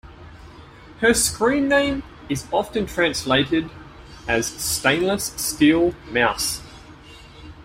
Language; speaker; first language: English; native; English